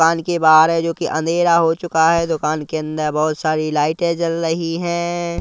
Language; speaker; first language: Hindi; non-native, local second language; Punjabi